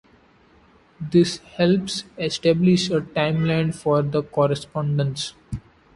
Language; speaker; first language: English; non-native, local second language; Marathi